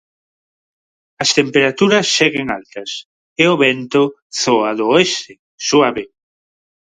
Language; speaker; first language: Galician; non-native, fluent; Spanish